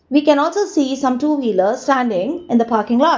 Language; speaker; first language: English; non-native, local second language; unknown